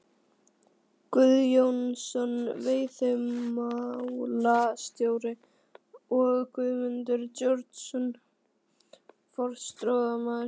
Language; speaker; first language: Icelandic; native; Icelandic